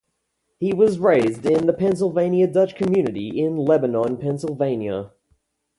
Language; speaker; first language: English; native; English